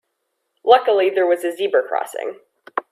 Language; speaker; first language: English; native; English